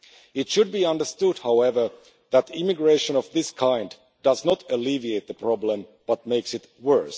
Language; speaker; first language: English; non-native, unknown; Finnish